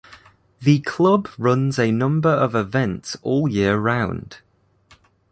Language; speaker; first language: English; native; English